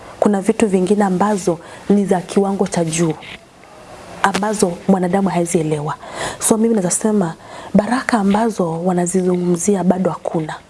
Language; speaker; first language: Swahili; non-native, local second language; Kamba